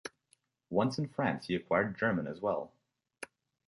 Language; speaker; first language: English; native; English